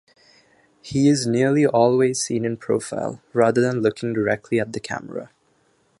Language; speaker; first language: English; non-native, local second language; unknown